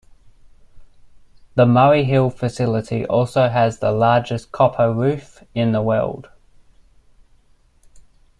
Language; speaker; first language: English; native; English